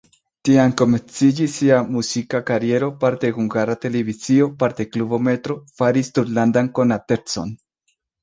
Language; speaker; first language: Esperanto; non-native, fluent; Spanish